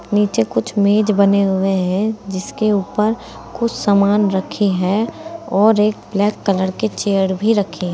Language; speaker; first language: Hindi; native; Hindi